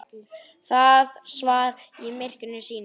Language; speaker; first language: Icelandic; native; Icelandic